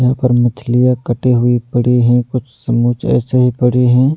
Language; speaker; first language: Hindi; native; Hindi